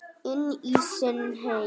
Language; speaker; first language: Icelandic; non-native, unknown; Vietnamese